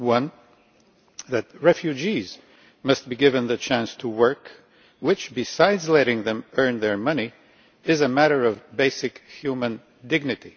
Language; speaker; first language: English; non-native, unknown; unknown